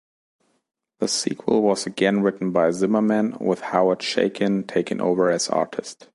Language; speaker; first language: English; non-native, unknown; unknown